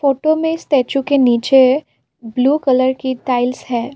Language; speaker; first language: Hindi; non-native, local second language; Assamese